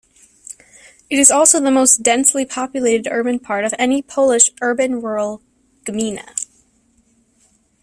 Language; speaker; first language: English; native; English